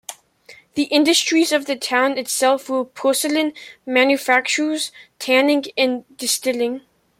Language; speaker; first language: English; native; English